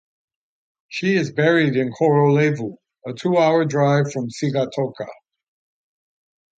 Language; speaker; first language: English; native; English